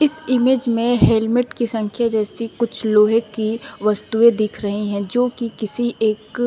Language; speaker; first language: Hindi; native; Hindi